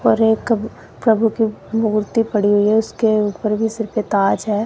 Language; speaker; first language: Hindi; non-native, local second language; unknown